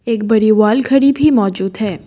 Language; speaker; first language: Hindi; non-native, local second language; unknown